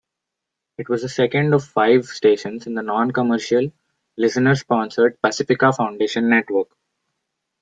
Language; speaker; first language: English; non-native, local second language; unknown